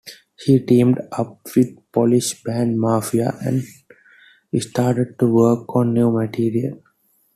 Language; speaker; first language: English; non-native, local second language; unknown